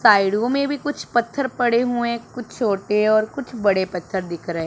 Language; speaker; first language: Hindi; non-native, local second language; Punjabi